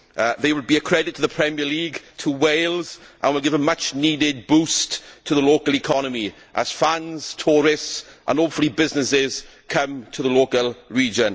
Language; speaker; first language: English; native; English